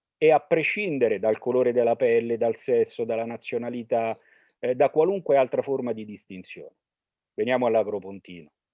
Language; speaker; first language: Italian; early bilingual, other home language; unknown